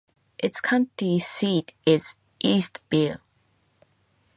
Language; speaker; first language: English; non-native, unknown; Japanese